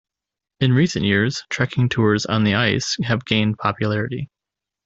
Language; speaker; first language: English; native; English